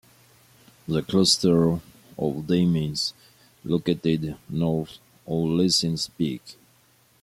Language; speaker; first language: English; non-native, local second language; French